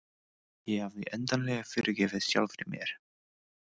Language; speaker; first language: Icelandic; non-native, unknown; English